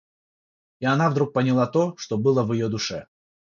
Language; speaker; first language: Russian; non-native, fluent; Georgian